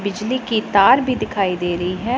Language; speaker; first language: Hindi; non-native, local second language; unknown